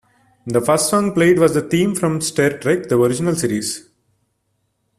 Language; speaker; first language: English; non-native, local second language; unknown